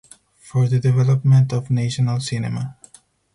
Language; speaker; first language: English; non-native, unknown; Spanish